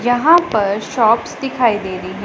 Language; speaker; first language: Hindi; non-native, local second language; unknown